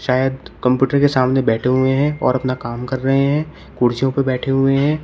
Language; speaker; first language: Hindi; native; Hindi